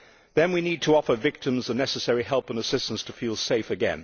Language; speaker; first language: English; native; English